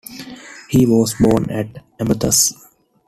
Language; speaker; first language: English; non-native, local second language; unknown